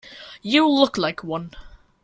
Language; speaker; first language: English; non-native, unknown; German